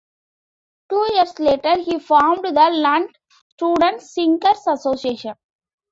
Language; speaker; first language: English; non-native, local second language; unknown